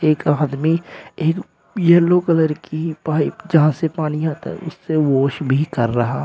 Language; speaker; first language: Hindi; native; Hindi